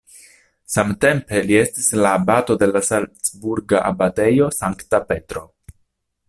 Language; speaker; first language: Esperanto; non-native, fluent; Italian